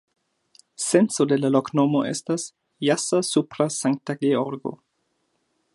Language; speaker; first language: Esperanto; non-native, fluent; German